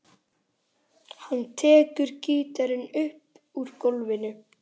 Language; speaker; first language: Icelandic; native; Icelandic